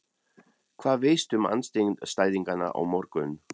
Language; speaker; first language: Icelandic; non-native, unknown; German